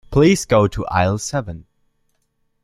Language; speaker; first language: English; non-native, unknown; German